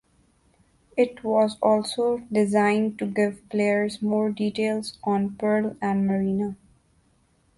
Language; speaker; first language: English; non-native, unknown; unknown